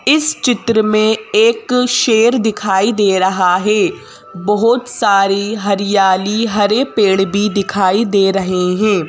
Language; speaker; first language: Hindi; native; Hindi